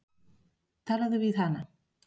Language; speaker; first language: Icelandic; non-native, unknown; Spanish